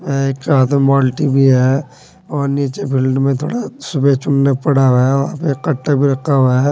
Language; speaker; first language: Hindi; native; Hindi